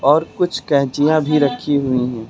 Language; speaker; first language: Hindi; native; Hindi